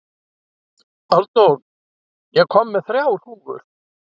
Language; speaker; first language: Icelandic; native; Icelandic